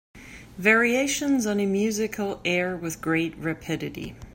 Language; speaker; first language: English; native; English